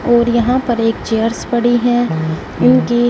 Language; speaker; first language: Hindi; non-native, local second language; Punjabi